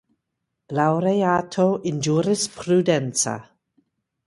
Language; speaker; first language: Italian; non-native, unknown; English